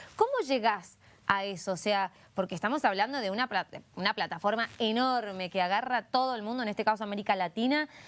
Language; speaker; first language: Spanish; native; Spanish